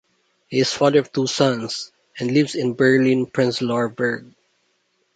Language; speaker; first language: English; non-native, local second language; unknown